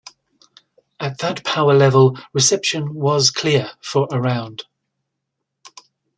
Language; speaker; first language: English; native; English